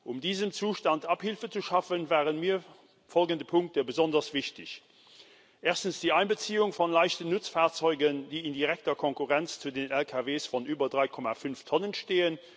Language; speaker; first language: German; non-native, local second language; Luxembourgish